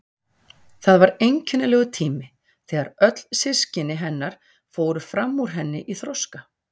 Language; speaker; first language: Icelandic; native; Icelandic